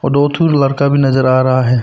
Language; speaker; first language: Hindi; non-native, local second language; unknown